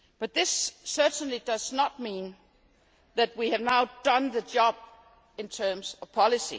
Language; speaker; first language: English; non-native, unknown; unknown